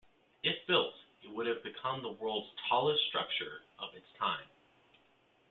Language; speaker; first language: English; native; English